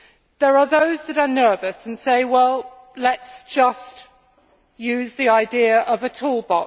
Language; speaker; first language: English; native; English